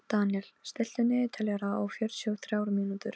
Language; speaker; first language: Icelandic; non-native, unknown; Polish